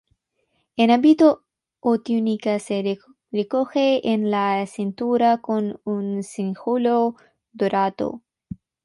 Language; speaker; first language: Spanish; non-native, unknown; Bangla